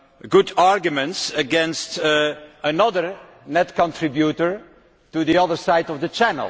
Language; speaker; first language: English; non-native, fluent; Dutch